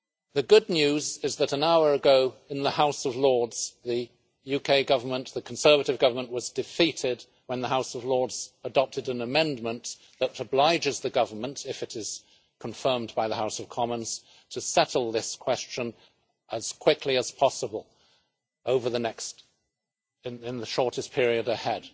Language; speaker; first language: English; native; English